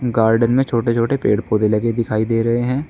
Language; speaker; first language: Hindi; native; Hindi